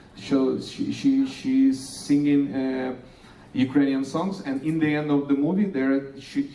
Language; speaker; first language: English; non-native, fluent; Ukrainian